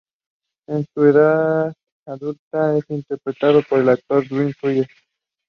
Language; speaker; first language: English; non-native, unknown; Spanish